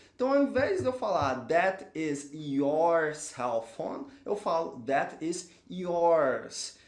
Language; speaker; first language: English; non-native, fluent; Portuguese